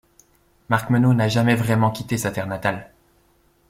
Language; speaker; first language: French; native; French